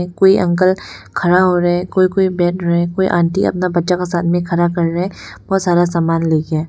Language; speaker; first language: Hindi; non-native, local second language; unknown